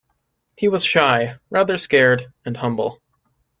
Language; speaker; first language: English; native; English